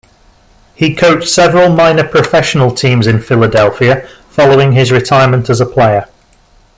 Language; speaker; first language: English; native; English